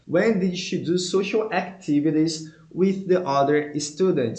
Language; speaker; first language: English; non-native, fluent; Portuguese